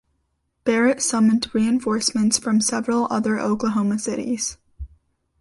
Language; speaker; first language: English; native; English